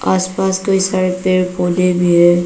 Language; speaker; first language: Hindi; non-native, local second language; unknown